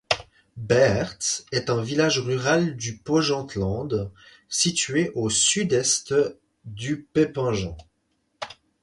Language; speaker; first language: French; native; French